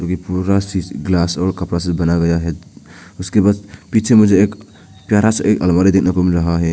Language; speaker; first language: Hindi; non-native, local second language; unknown